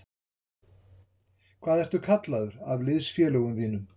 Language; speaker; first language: Icelandic; native; Icelandic